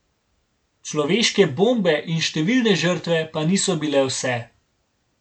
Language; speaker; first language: Slovenian; native; Slovenian